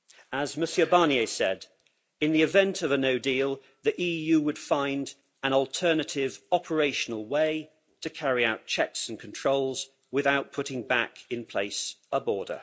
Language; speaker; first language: English; native; English